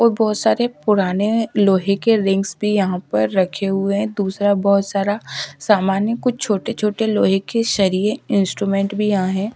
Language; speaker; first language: Hindi; native; Hindi